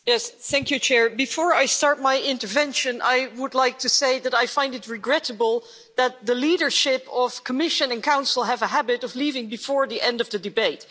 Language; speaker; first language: English; non-native, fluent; Dutch